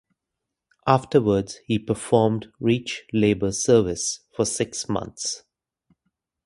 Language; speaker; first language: English; non-native, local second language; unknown